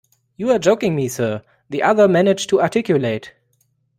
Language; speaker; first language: English; non-native, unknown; German